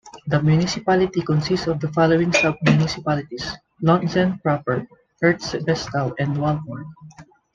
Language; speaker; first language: English; non-native, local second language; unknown